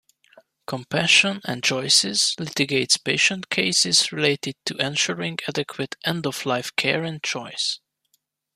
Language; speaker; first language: English; native; English